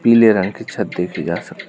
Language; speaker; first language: Hindi; non-native, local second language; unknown